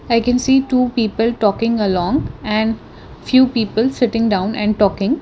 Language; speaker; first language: English; non-native, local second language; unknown